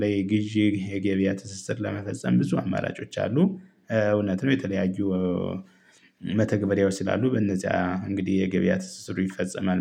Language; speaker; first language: Amharic; native; Amharic